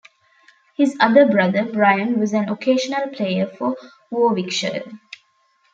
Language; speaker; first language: English; non-native, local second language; Tamil